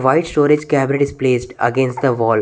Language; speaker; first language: English; non-native, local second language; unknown